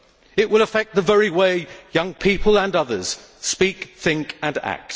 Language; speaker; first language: English; native; English